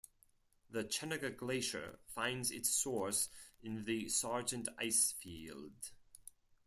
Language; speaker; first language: English; non-native, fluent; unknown